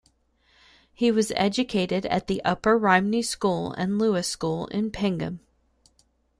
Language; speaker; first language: English; native; English